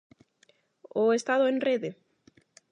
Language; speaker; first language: Galician; non-native, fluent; Spanish